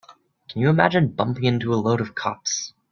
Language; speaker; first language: English; native; English